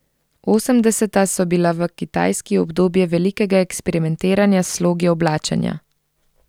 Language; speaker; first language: Slovenian; native; Slovenian